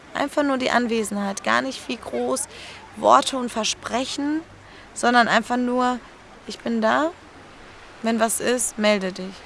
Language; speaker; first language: German; early bilingual, other home language; Spanish